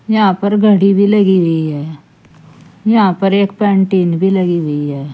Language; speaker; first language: Hindi; native; Hindi